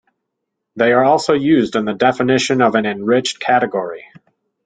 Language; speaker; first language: English; native; English